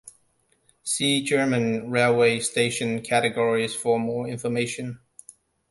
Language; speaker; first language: English; non-native, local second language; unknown